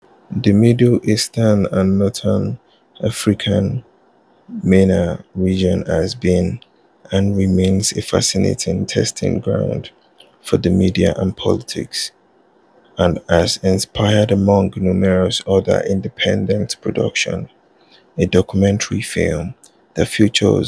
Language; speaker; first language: English; non-native, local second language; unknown